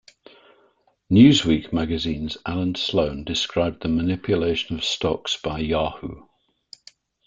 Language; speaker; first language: English; native; English